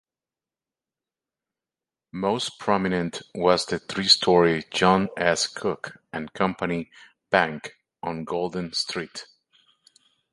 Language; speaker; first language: English; native; English